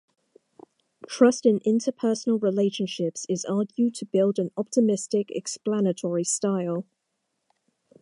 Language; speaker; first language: English; native; English